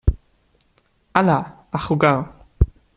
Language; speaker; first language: Spanish; non-native, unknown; German